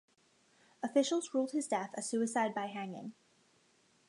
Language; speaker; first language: English; native; English